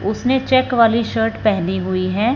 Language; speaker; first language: Hindi; non-native, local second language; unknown